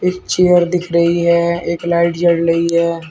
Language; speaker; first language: Hindi; native; Hindi